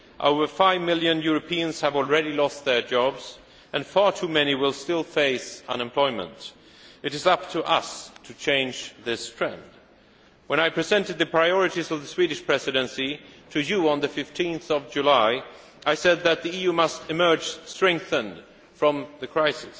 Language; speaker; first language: English; non-native, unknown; Swedish